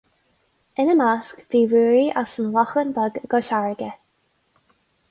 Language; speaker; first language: Irish; non-native, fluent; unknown